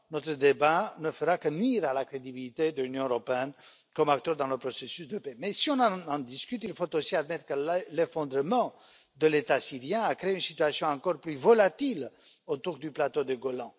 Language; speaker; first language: French; non-native, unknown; Romanian